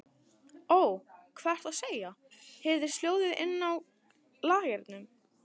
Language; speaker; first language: Icelandic; non-native, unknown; Italian